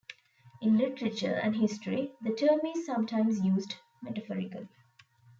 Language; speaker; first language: English; non-native, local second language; Tamil